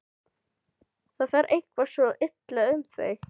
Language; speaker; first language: Icelandic; non-native, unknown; Filipino